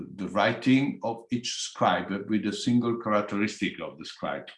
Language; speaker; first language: English; non-native, fluent; Italian